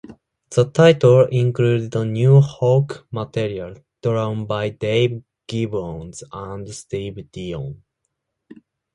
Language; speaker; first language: English; non-native, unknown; Japanese